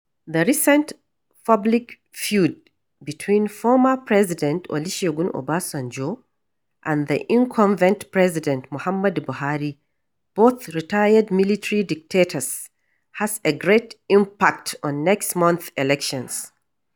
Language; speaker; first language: English; non-native, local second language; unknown